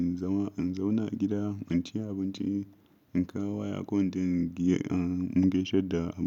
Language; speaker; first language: Hausa; non-native, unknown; Yoruba